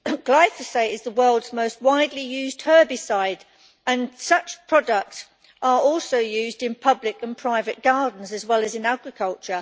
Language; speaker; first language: English; native; English